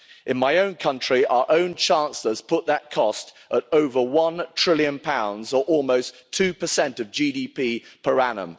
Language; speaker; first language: English; native; English